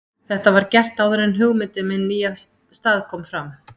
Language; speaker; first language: Icelandic; native; Icelandic